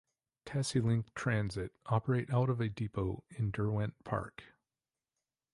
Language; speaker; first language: English; native; English